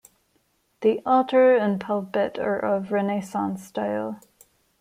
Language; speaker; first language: English; non-native, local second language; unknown